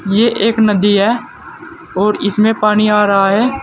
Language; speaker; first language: Hindi; native; Hindi